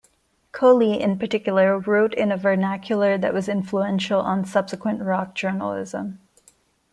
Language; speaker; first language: English; non-native, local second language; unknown